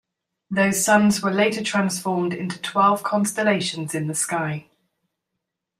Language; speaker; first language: English; native; English